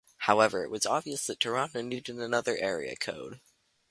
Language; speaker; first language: English; native; English